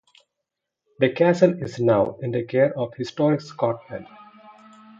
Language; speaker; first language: English; non-native, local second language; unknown